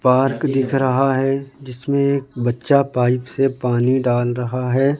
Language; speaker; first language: Hindi; native; Hindi